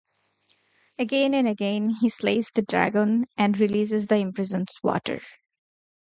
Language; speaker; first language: English; native; English